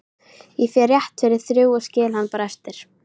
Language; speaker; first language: Icelandic; native; Icelandic